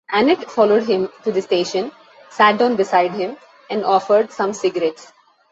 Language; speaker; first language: English; non-native, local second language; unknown